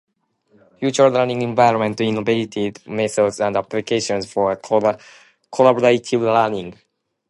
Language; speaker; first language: English; non-native, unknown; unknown